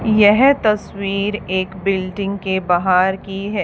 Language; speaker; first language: Hindi; native; Hindi